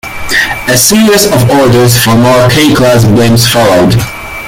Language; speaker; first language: English; native; English